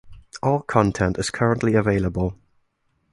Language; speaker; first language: English; non-native, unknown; German